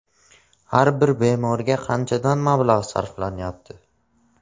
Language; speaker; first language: Uzbek; non-native, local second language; Tajik